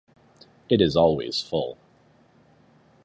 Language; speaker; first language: English; native; English